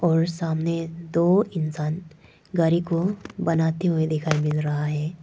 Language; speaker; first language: Hindi; non-native, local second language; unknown